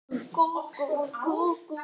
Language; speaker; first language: Icelandic; non-native, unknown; German